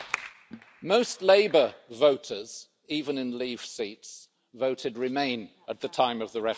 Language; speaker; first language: English; native; English